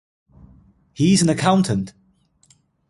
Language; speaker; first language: English; non-native, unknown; Chinese